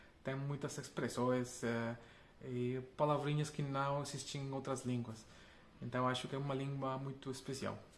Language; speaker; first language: Portuguese; non-native, related language; Spanish